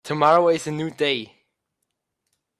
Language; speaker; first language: English; native; English